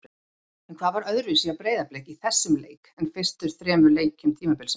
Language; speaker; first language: Icelandic; native; Icelandic